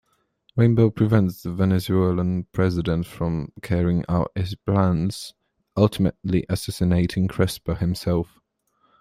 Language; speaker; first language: English; non-native, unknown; Polish